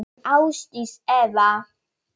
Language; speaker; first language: Icelandic; non-native, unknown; Polish